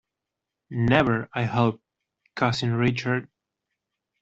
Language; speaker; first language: English; non-native, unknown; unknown